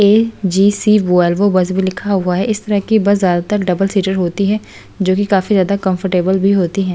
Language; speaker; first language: Hindi; native; Hindi